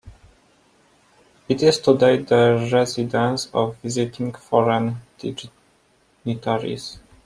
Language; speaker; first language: English; non-native, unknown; Polish